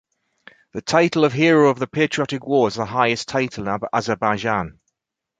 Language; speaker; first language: English; native; English